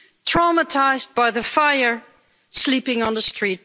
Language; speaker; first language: English; non-native, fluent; Dutch